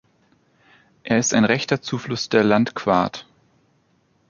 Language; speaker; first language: German; native; German